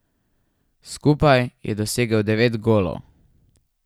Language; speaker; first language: Slovenian; native; Slovenian